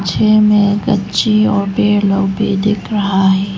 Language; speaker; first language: Hindi; non-native, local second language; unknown